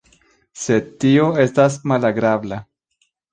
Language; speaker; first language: Esperanto; non-native, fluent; Spanish